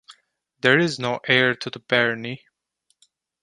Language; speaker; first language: English; non-native, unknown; Turkish